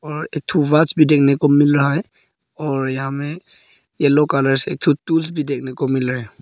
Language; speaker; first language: Hindi; early bilingual, other home language; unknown